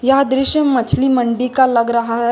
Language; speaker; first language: Hindi; native; Hindi